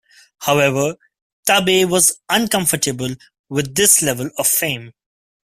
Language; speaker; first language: English; non-native, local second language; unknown